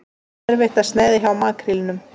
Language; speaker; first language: Icelandic; native; Icelandic